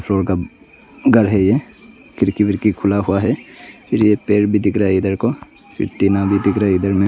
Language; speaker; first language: Hindi; non-native, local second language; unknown